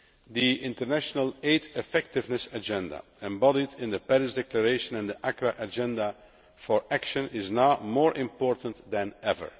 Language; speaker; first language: English; non-native, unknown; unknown